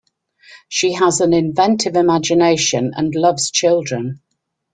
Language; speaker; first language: English; native; English